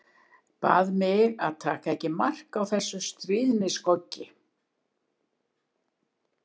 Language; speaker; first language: Icelandic; native; Icelandic